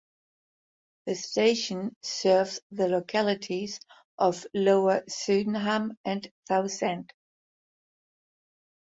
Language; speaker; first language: English; non-native, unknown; German